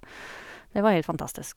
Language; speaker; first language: Norwegian; non-native, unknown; German